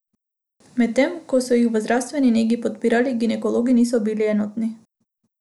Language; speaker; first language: Slovenian; non-native, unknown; Macedonian